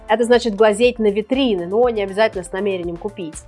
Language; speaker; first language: Russian; native; Russian